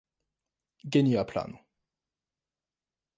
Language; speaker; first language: Esperanto; non-native, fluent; French